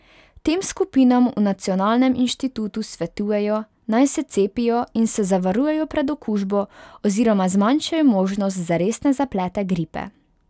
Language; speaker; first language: Slovenian; non-native, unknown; Hungarian